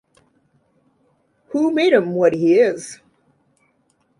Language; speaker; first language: English; native; English